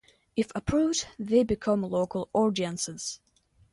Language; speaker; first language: English; non-native, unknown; Russian